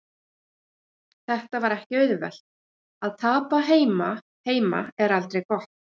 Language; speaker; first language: Icelandic; native; Icelandic